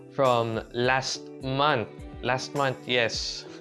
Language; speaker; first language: English; non-native, local second language; Filipino